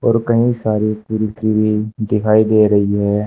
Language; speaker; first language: Hindi; native; Hindi